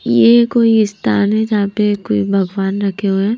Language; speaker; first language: Hindi; non-native, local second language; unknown